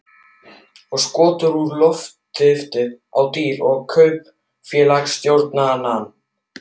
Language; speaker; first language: Icelandic; non-native, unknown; German